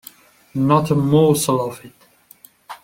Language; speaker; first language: English; non-native, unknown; Persian